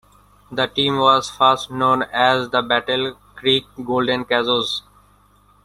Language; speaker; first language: English; non-native, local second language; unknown